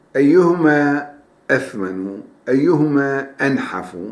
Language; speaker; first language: Arabic; non-native, fluent; Turkish